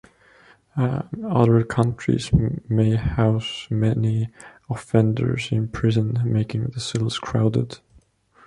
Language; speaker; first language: English; non-native, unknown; Estonian